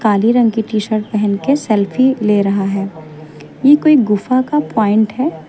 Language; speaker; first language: Hindi; native; Hindi